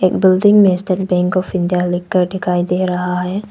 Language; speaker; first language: Hindi; non-native, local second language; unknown